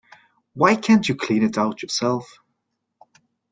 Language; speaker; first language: English; native; English